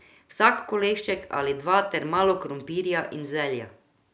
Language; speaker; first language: Slovenian; non-native, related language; Croatian